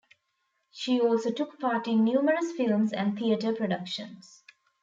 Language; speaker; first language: English; non-native, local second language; Tamil